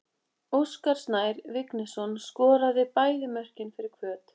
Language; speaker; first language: Icelandic; native; Icelandic